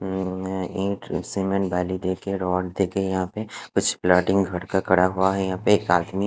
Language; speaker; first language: Hindi; non-native, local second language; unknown